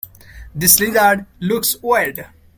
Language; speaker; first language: English; non-native, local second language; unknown